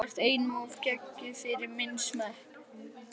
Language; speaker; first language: Icelandic; native; Icelandic